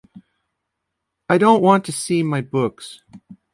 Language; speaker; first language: English; native; English